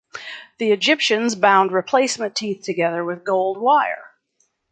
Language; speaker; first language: English; native; English